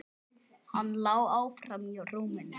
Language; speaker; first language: Icelandic; native; Icelandic